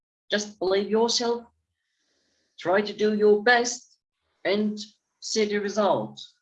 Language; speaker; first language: English; non-native, fluent; Turkish